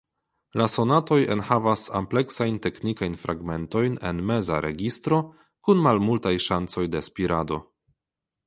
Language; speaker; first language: Esperanto; non-native, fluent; Polish